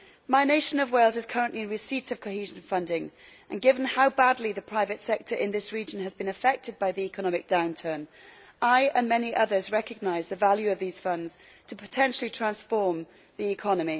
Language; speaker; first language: English; native; English